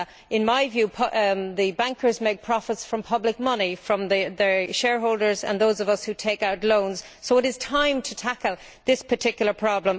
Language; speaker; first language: English; native; English